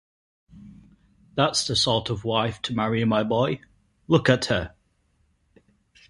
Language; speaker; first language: English; native; English